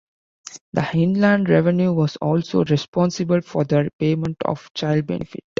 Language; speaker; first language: English; non-native, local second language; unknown